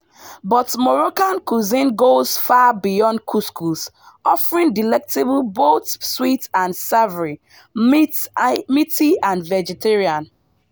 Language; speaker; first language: English; non-native, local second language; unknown